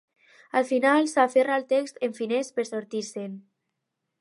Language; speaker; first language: Catalan; non-native, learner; Spanish